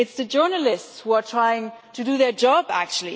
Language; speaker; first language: English; non-native, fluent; German